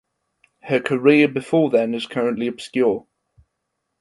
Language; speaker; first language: English; non-native, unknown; German